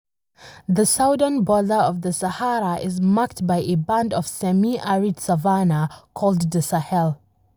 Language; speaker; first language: English; non-native, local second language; Hausa